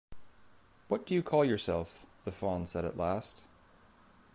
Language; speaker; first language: English; native; English